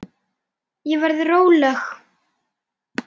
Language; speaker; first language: Icelandic; native; Icelandic